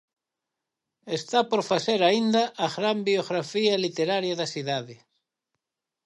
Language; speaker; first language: Galician; native; Galician